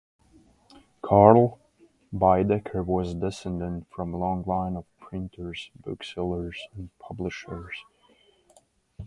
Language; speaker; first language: English; native; English